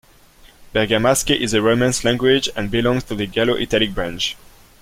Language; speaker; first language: English; non-native, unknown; French